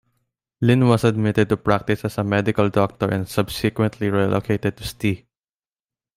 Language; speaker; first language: English; non-native, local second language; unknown